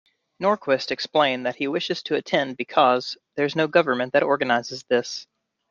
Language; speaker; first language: English; native; English